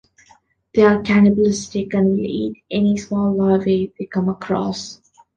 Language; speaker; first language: English; non-native, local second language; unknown